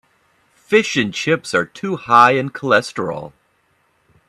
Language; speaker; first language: English; native; English